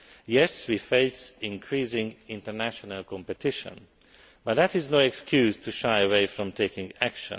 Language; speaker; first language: English; non-native, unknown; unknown